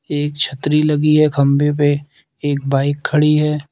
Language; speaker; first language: Hindi; native; Hindi